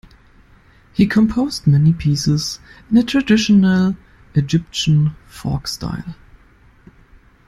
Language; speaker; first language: English; non-native, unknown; German